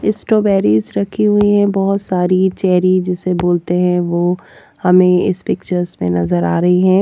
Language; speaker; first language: Hindi; native; Hindi